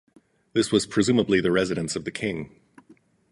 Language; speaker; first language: English; native; English